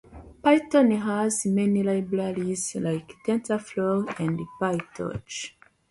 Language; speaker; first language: English; native; English